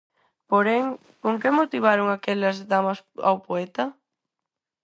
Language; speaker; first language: Galician; non-native, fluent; Spanish